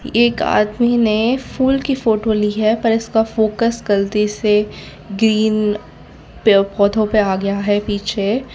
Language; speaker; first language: Hindi; non-native, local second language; Gujarati